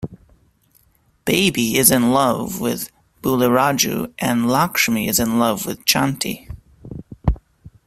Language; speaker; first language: English; native; English